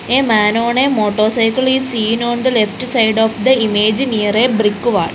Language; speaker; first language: English; non-native, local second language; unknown